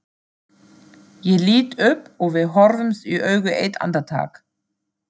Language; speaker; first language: Icelandic; non-native, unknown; German